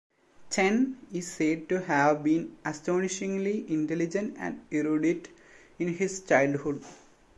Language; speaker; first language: English; non-native, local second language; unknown